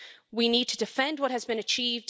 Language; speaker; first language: English; native; English